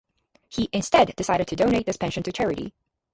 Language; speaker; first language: English; native; English